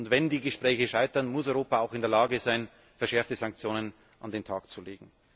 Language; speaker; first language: German; native; German